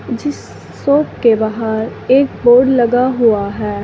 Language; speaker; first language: Hindi; native; Hindi